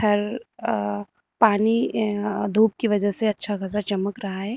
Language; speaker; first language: Hindi; native; Hindi